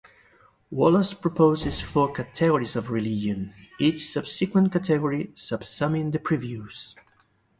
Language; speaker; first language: English; non-native, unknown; Galician